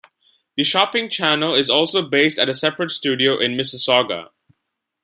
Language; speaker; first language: English; non-native, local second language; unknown